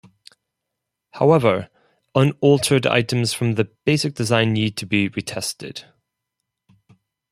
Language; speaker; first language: English; non-native, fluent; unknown